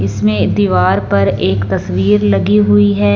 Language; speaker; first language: Hindi; non-native, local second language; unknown